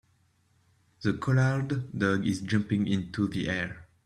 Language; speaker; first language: English; native; English